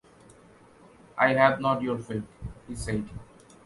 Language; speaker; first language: English; non-native, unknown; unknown